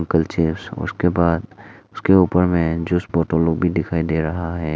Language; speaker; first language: Hindi; non-native, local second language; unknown